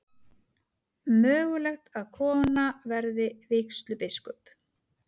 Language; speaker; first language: Icelandic; native; Icelandic